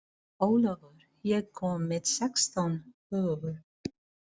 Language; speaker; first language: Icelandic; non-native, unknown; Filipino